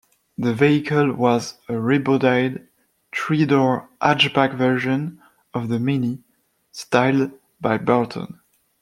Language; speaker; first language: English; non-native, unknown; French